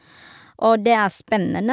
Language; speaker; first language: Norwegian; non-native, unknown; Vietnamese